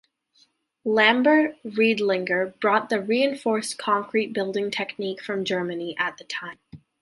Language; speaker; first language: English; native; English